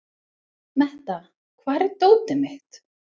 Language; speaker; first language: Icelandic; non-native, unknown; English